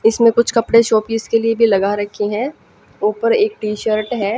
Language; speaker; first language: Hindi; native; Hindi